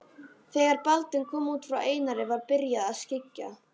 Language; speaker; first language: Icelandic; native; Icelandic